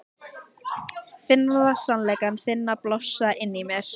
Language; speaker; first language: Icelandic; native; Icelandic